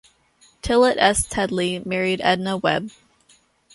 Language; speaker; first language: English; native; English